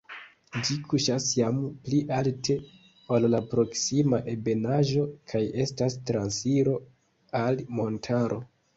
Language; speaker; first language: Esperanto; non-native, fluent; Kinyarwanda